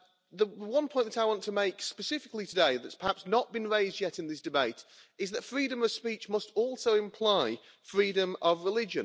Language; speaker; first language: English; native; English